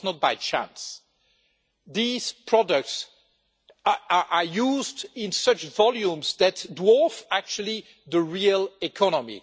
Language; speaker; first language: English; non-native, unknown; French